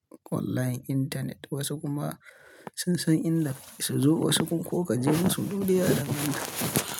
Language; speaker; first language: Hausa; native; Hausa